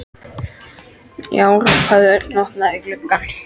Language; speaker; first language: Icelandic; non-native, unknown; French